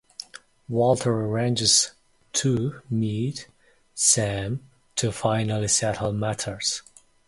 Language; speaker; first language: English; non-native, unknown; Mongolian